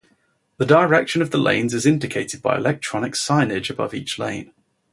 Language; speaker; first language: English; native; English